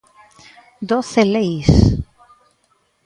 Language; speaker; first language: Galician; native; Galician